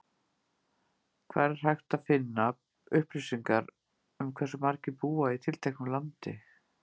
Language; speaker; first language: Icelandic; native; Icelandic